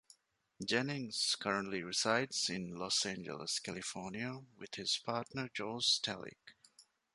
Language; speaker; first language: English; non-native, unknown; Divehi